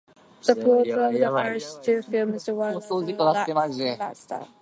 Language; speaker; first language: English; native; English